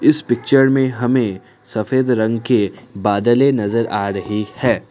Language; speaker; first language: Hindi; non-native, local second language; Assamese